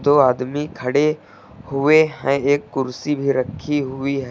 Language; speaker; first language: Hindi; native; Hindi